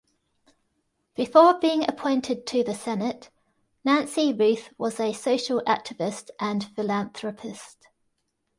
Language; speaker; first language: English; native; English